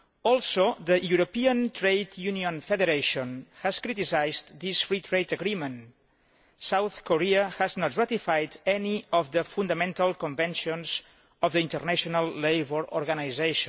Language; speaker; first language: English; non-native, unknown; Catalan